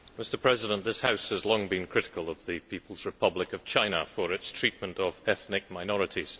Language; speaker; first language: English; native; English